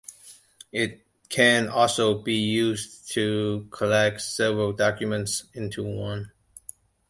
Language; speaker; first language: English; non-native, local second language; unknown